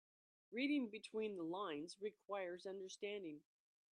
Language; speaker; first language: English; native; English